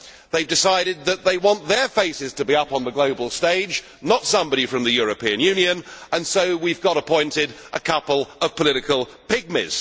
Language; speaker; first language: English; native; English